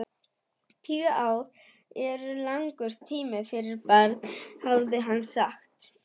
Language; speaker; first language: Icelandic; non-native, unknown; German